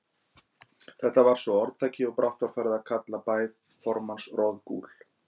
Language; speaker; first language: Icelandic; native; Icelandic